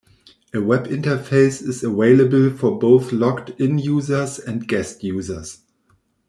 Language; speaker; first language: English; non-native, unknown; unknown